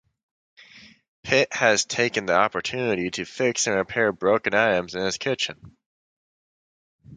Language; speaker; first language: English; native; English